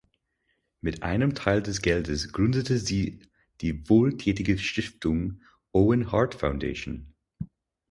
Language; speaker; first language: German; non-native, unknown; English